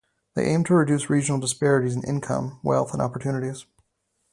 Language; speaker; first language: English; native; English